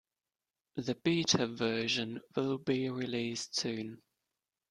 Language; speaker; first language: English; non-native, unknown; German